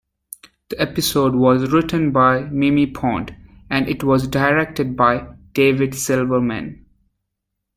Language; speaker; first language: English; native; English